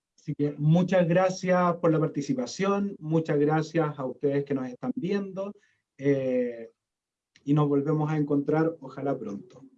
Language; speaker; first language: Spanish; native; Spanish